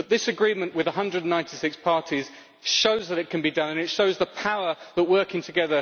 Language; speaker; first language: English; native; English